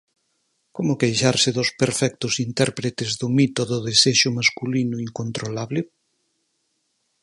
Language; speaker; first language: Galician; native; Galician